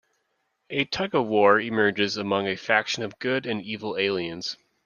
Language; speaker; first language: English; native; English